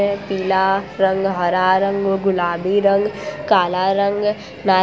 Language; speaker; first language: Hindi; non-native, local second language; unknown